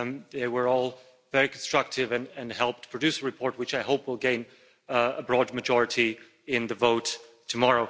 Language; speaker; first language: English; non-native, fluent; Slovak